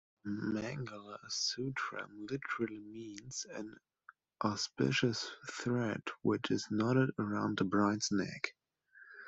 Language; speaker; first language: English; non-native, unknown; German